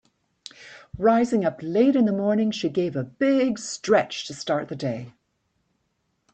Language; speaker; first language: English; native; English